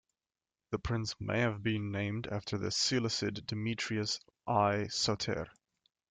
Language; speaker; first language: English; native; English